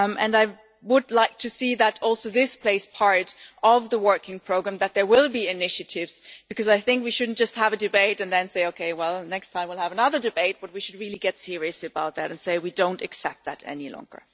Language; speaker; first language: English; non-native, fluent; German